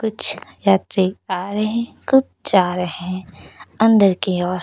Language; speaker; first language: Hindi; native; Hindi